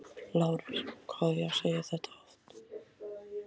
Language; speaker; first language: Icelandic; native; Icelandic